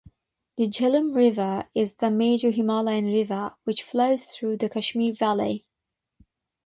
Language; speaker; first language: English; non-native, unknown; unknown